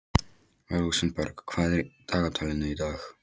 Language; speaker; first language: Icelandic; non-native, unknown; Polish